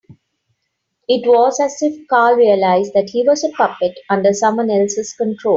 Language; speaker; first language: English; non-native, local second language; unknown